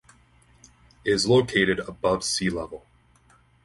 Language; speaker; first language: English; native; English